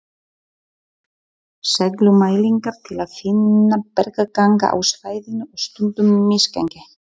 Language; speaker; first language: Icelandic; non-native, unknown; Polish